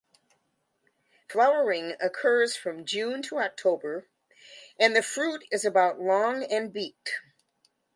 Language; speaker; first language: English; native; English